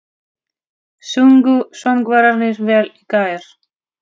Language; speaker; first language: Icelandic; non-native, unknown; Russian